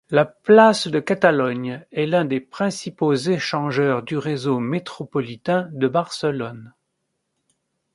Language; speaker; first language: French; native; French